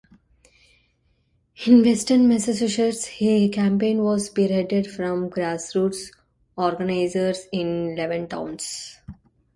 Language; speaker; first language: English; non-native, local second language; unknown